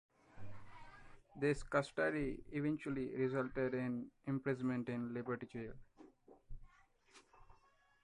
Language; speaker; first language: English; non-native, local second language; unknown